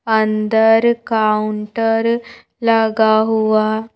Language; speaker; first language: Hindi; native; Hindi